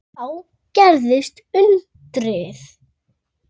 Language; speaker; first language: Icelandic; native; Icelandic